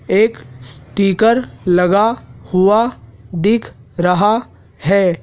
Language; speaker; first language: Hindi; native; Hindi